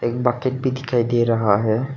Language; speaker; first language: Hindi; non-native, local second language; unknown